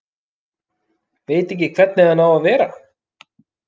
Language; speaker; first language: Icelandic; native; Icelandic